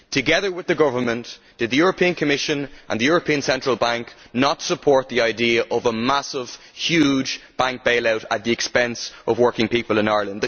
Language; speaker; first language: English; native; English